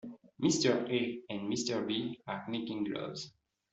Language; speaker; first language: English; non-native, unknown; French